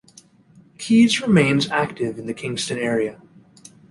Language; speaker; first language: English; native; English